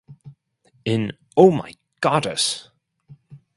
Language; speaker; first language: English; non-native, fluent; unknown